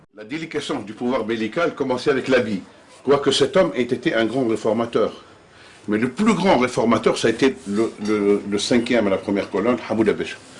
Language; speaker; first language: French; non-native, local second language; Arabic